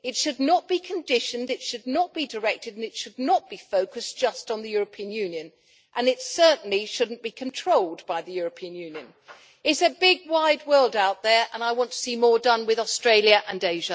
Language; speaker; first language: English; native; English